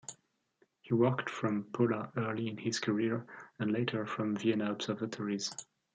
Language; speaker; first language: English; non-native, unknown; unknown